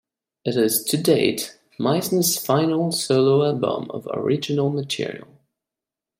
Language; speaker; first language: English; non-native, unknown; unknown